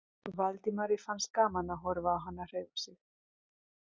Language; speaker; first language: Icelandic; non-native, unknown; Hungarian